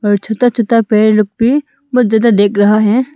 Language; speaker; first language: Hindi; non-native, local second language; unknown